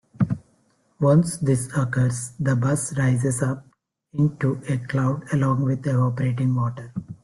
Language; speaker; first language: English; non-native, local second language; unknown